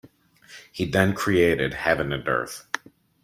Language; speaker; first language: English; native; English